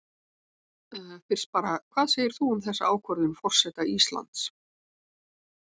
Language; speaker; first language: Icelandic; native; Icelandic